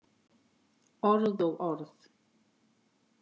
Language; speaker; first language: Icelandic; native; Icelandic